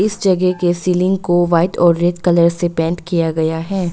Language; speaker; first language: Hindi; non-native, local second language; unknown